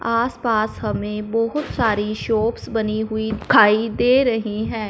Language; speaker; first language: Hindi; non-native, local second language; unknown